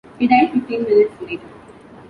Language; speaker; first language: English; non-native, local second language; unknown